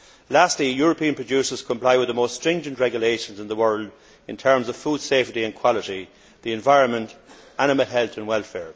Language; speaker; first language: English; native; English